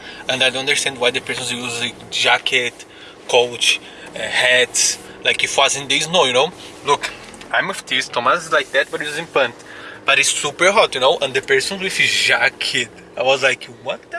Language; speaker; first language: English; non-native, fluent; Portuguese